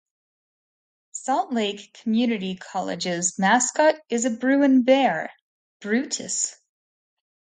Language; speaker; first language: English; native; English